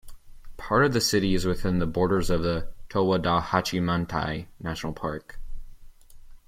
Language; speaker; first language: English; native; English